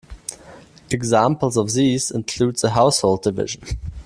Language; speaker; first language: English; non-native, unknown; German